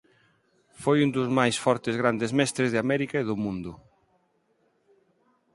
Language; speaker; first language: Galician; non-native, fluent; Spanish